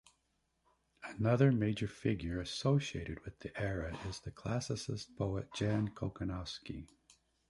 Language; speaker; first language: English; native; English